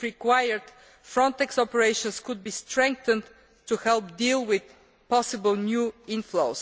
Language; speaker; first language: English; non-native, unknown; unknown